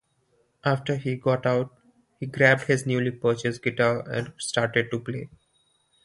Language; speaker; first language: English; non-native, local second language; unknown